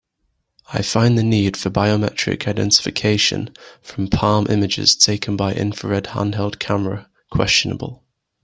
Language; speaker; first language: English; native; English